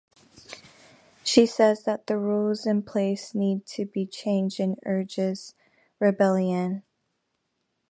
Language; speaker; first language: English; native; English